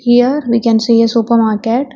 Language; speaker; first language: English; non-native, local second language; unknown